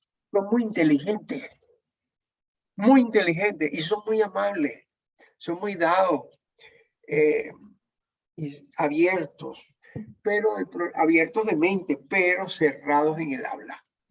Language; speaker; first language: Spanish; native; Spanish